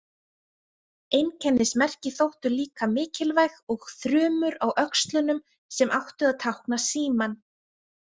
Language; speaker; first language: Icelandic; native; Icelandic